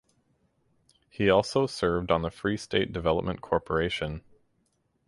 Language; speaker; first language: English; native; English